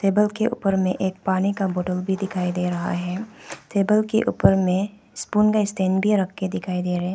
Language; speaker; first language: Hindi; non-native, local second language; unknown